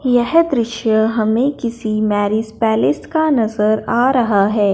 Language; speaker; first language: Hindi; non-native, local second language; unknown